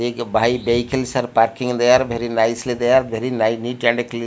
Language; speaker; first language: English; non-native, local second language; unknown